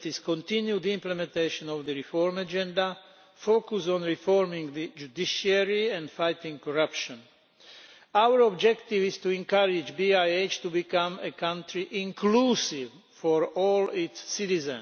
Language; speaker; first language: English; non-native, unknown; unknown